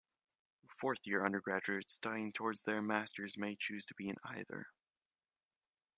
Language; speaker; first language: English; native; English